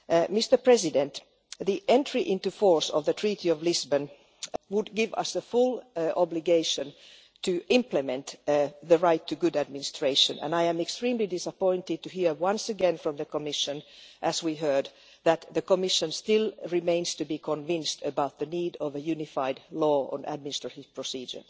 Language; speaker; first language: English; non-native, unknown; Finnish